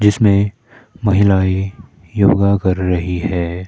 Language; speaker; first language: Hindi; non-native, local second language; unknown